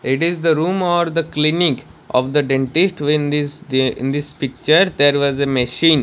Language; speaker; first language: English; non-native, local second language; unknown